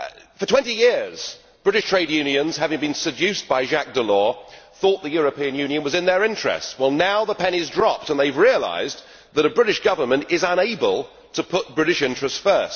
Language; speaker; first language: English; native; English